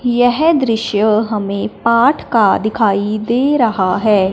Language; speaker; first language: Hindi; non-native, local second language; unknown